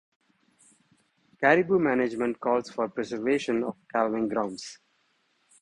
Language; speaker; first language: English; non-native, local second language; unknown